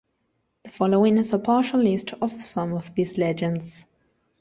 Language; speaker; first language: English; non-native, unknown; Spanish